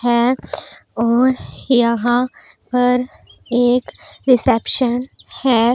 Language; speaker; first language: Hindi; non-native, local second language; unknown